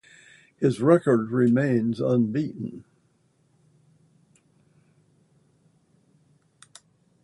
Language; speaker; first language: English; native; English